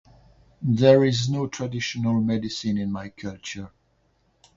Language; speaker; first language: English; non-native, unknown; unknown